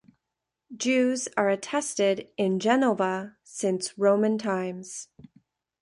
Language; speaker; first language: English; native; English